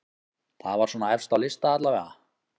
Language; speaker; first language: Icelandic; native; Icelandic